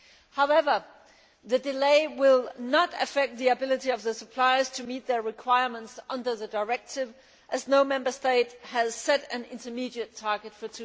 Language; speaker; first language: English; non-native, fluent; Danish